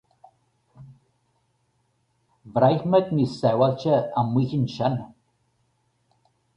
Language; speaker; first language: Irish; native; Irish